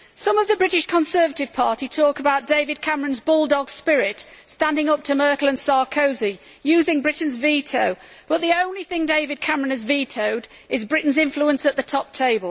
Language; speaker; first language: English; native; English